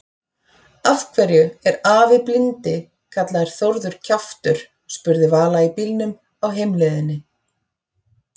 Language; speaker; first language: Icelandic; native; Icelandic